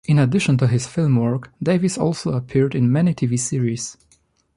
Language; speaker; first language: English; non-native, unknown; Polish